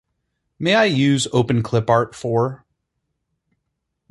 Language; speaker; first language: English; native; English